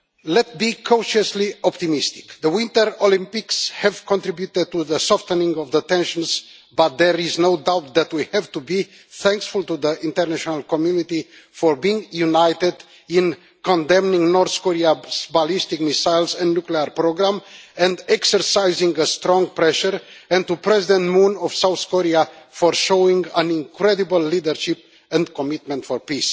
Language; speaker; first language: English; non-native, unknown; Romanian